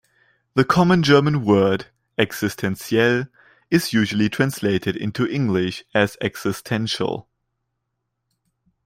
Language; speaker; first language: English; non-native, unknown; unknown